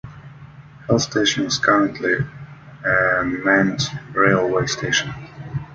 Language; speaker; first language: English; non-native, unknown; Russian